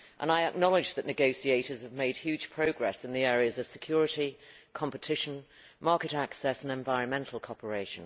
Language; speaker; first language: English; native; English